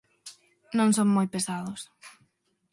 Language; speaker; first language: Galician; non-native, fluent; Spanish